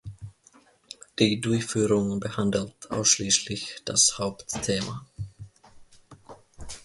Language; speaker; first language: German; non-native, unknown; Finnish